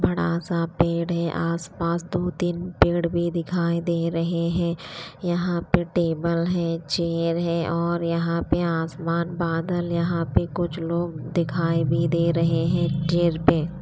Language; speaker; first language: Hindi; native; Hindi